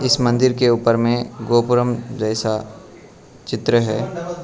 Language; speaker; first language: Hindi; non-native, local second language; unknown